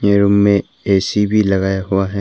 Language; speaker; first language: Hindi; non-native, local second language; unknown